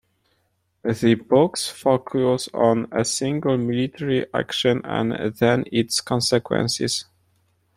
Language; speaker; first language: English; non-native, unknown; Polish